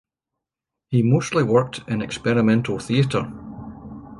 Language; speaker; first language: English; native; English